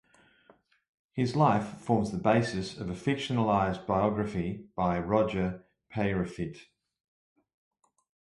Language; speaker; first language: English; native; English